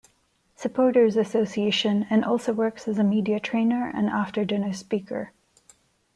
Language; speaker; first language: English; non-native, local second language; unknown